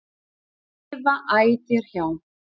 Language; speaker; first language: Icelandic; native; Icelandic